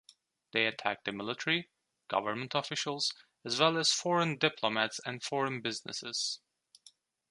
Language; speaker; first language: English; non-native, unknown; Turkish